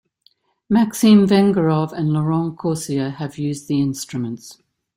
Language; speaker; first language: English; native; English